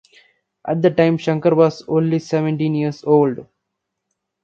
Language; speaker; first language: English; non-native, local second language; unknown